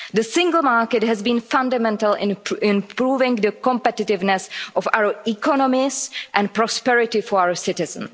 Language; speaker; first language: English; non-native, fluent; Czech